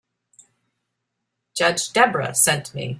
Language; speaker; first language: English; native; English